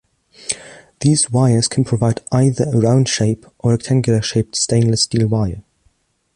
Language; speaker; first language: English; non-native, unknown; German